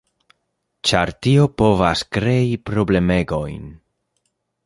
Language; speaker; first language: Esperanto; non-native, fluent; Spanish